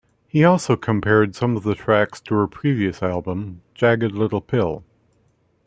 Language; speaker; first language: English; native; English